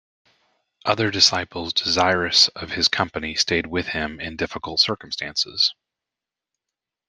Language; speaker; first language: English; native; English